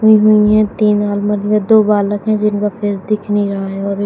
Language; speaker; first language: Hindi; native; Hindi